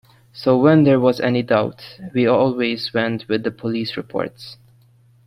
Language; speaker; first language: English; non-native, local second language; Maltese